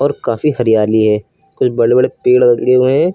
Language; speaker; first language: Hindi; native; Hindi